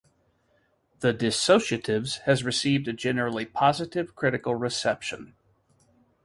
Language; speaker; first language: English; native; English